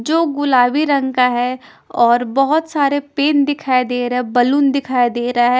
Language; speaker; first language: Hindi; non-native, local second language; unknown